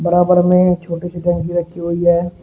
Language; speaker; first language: Hindi; native; Hindi